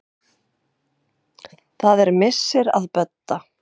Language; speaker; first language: Icelandic; non-native, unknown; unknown